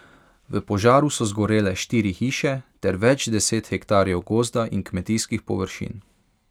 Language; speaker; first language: Slovenian; non-native, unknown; Hungarian